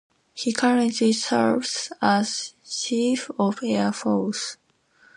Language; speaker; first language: English; non-native, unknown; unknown